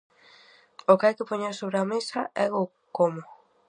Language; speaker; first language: Galician; native; Galician